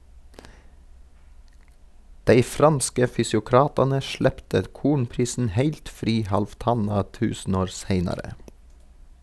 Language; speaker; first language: Norwegian; native; Norwegian